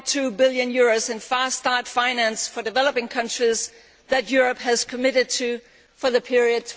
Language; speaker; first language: English; non-native, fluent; Danish